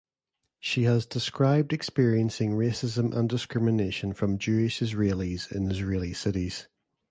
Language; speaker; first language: English; native; English